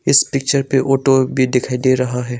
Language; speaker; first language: Hindi; non-native, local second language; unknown